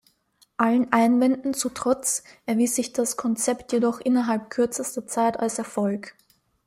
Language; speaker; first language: German; native; German